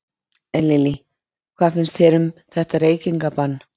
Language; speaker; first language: Icelandic; native; Icelandic